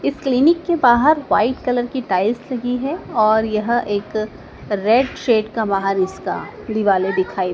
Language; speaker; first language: Hindi; native; Hindi